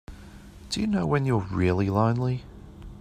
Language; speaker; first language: English; native; English